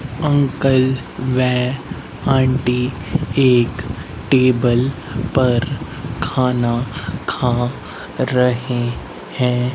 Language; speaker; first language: Hindi; native; Hindi